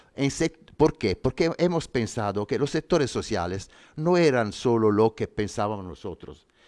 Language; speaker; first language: Spanish; non-native, fluent; Italian